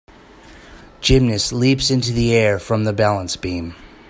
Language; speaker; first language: English; native; English